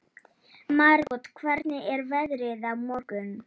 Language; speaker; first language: Icelandic; non-native, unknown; Polish